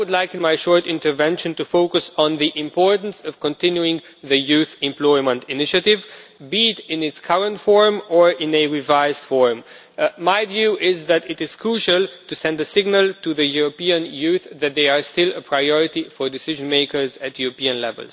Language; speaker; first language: English; non-native, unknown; Romanian